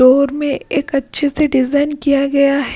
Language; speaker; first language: Hindi; non-native, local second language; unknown